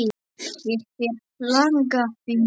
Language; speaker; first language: Icelandic; non-native, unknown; Polish